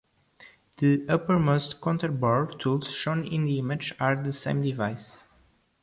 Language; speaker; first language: English; non-native, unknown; Portuguese